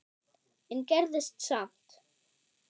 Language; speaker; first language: Icelandic; non-native, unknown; German